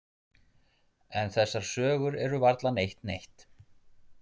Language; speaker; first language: Icelandic; native; Icelandic